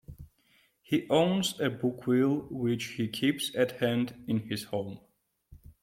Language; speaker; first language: English; non-native, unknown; Georgian